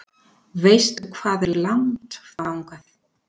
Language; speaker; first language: Icelandic; non-native, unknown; Spanish